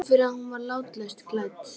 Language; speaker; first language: Icelandic; native; Icelandic